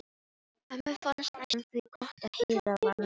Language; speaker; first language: Icelandic; non-native, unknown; Filipino